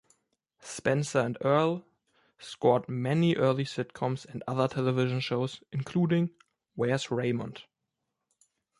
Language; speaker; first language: English; non-native, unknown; German